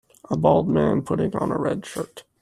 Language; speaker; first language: English; native; English